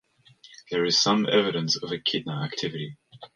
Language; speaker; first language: English; native; English